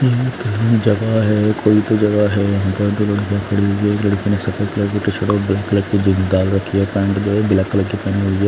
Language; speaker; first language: Hindi; non-native, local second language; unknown